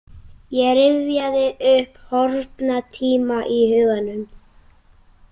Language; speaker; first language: Icelandic; native; Icelandic